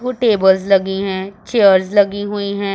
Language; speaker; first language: Hindi; non-native, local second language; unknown